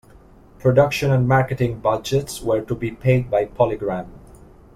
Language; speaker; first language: English; non-native, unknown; Catalan